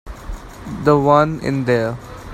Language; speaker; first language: English; non-native, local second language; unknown